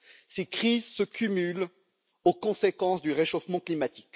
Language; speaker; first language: French; native; French